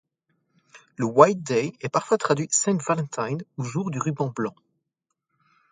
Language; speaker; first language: French; native; French